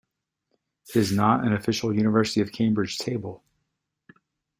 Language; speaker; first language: English; native; English